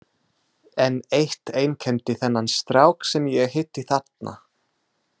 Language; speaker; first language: Icelandic; non-native, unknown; English